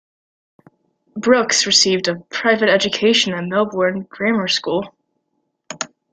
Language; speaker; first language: English; native; English